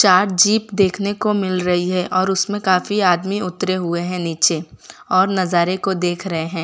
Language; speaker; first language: Hindi; non-native, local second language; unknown